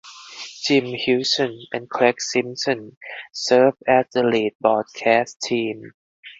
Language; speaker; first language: English; non-native, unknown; Thai